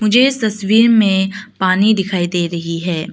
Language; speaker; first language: Hindi; early bilingual, other home language; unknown